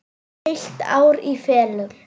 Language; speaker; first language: Icelandic; non-native, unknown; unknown